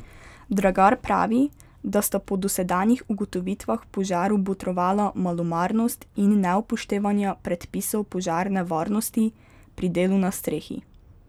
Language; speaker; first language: Slovenian; native; Slovenian